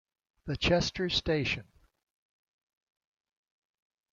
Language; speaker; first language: English; native; English